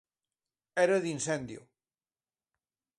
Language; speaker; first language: Galician; native; Galician